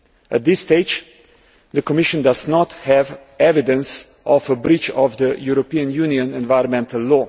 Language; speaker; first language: English; non-native, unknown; Slovenian